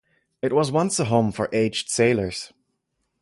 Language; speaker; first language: English; non-native, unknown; German